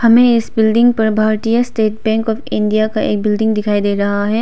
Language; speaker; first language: Hindi; non-native, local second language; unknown